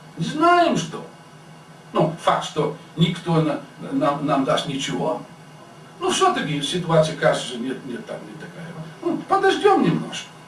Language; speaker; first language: Russian; non-native, fluent; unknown